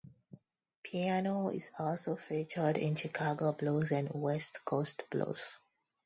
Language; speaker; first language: English; non-native, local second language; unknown